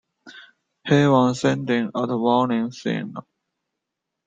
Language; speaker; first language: English; non-native, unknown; Chinese